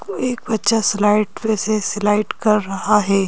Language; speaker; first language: Hindi; native; Hindi